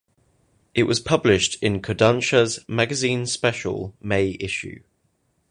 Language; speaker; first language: English; native; English